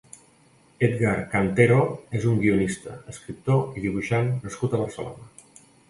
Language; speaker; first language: Catalan; native; Catalan